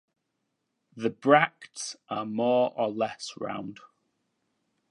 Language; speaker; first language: English; native; English